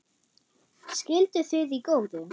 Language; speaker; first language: Icelandic; non-native, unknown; German